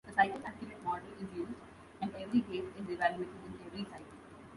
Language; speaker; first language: English; non-native, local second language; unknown